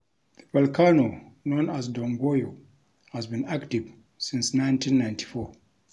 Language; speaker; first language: English; non-native, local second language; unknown